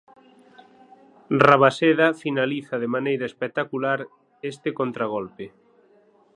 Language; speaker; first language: Galician; native; Galician